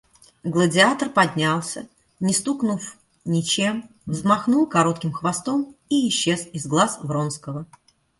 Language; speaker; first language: Russian; native; Russian